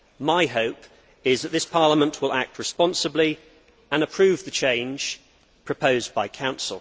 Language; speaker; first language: English; native; English